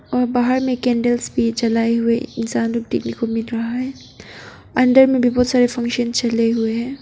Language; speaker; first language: Hindi; non-native, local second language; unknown